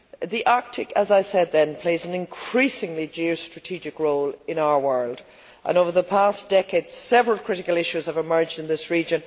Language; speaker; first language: English; native; English